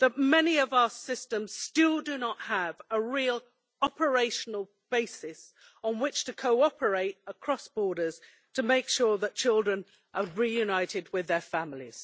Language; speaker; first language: English; native; English